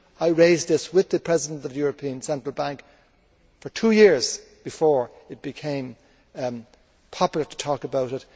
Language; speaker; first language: English; native; English